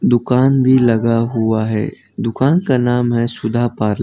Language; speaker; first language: Hindi; non-native, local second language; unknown